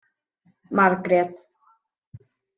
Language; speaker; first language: Icelandic; native; Icelandic